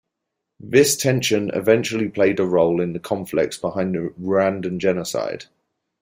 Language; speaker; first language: English; native; English